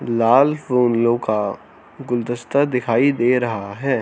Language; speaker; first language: Hindi; native; Hindi